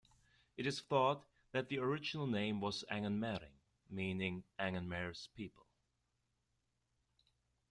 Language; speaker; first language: English; non-native, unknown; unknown